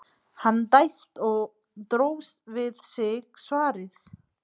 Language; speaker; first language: Icelandic; non-native, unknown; Nepali